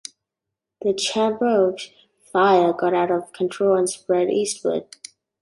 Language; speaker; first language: English; native; English